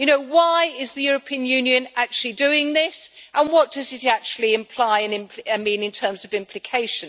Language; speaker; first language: English; native; English